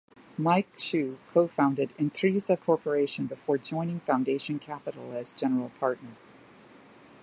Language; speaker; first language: English; native; English